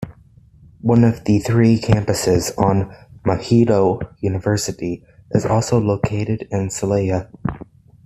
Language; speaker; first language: English; native; English